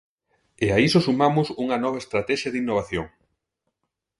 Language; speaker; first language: Galician; non-native, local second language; Spanish